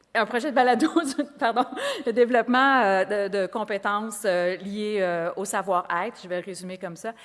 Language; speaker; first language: French; native; French